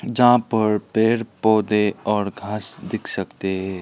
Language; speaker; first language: Hindi; non-native, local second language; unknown